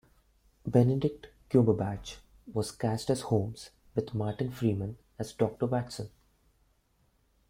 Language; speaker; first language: English; non-native, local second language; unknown